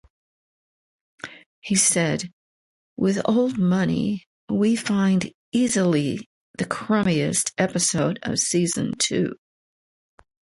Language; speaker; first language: English; native; English